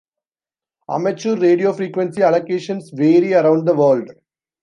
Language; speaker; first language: English; non-native, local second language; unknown